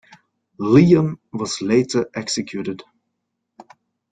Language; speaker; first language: English; native; English